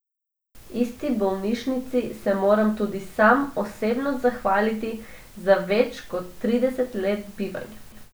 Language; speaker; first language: Slovenian; non-native, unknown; Macedonian